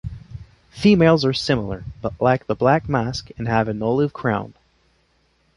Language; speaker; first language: English; non-native, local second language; French